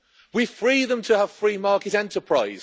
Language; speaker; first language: English; native; English